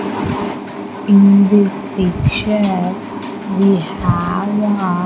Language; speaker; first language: English; non-native, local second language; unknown